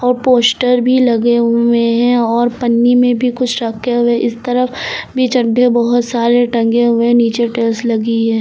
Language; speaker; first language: Hindi; native; Hindi